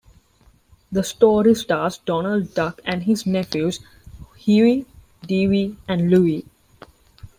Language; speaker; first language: English; non-native, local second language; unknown